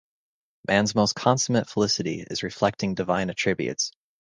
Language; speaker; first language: English; native; English